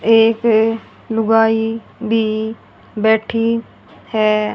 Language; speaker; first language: Hindi; native; Hindi